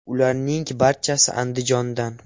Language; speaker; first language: Uzbek; non-native, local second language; Russian